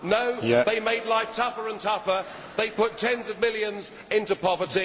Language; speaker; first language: English; native; English